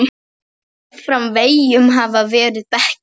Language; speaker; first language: Icelandic; non-native, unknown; Polish